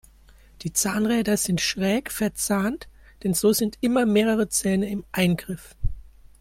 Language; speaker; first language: German; native; German